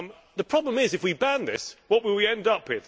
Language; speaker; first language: English; native; English